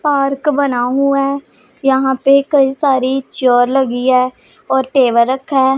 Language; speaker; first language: Hindi; non-native, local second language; Punjabi